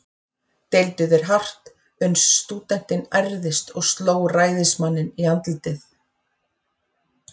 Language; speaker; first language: Icelandic; native; Icelandic